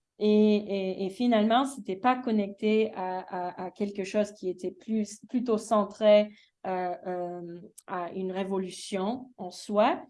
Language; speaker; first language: French; early bilingual, heritage; English